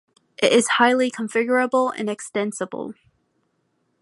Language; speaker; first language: English; native; English